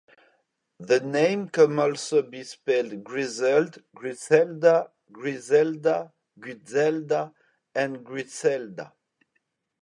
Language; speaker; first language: English; non-native, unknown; French